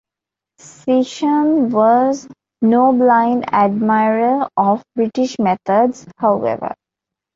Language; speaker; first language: English; non-native, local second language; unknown